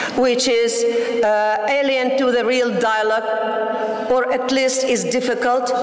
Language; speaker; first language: English; non-native, fluent; Tatar